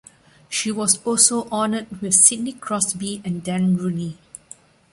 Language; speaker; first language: English; non-native, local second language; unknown